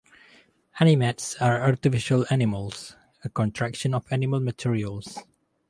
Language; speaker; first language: English; non-native, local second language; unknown